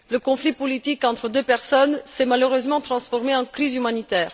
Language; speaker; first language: French; non-native, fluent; Bulgarian